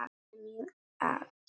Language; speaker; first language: Icelandic; non-native, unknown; Polish